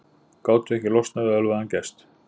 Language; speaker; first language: Icelandic; native; Icelandic